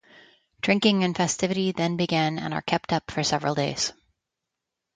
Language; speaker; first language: English; native; English